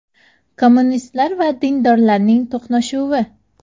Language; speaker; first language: Uzbek; native; Uzbek